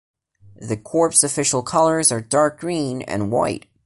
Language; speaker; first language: English; non-native, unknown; Portuguese